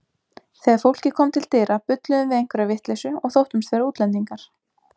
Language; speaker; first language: Icelandic; native; Icelandic